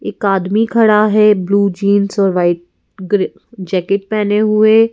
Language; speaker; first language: Hindi; native; Hindi